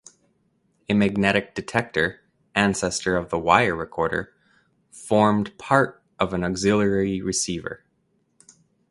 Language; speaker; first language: English; native; English